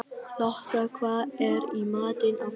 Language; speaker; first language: Icelandic; non-native, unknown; Vietnamese